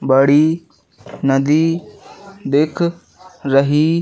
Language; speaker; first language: Hindi; native; Hindi